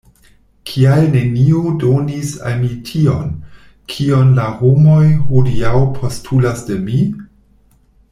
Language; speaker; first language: Esperanto; non-native, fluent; German